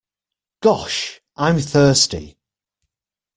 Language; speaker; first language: English; native; English